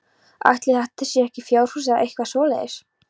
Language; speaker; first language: Icelandic; non-native, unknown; Polish